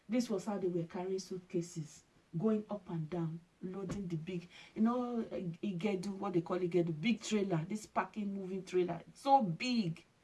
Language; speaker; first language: English; non-native, local second language; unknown